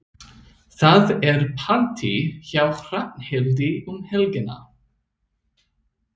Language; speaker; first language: Icelandic; non-native, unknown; English